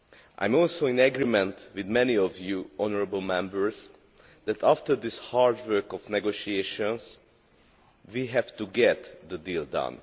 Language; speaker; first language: English; non-native, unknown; Hungarian